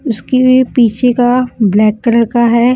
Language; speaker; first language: Hindi; non-native, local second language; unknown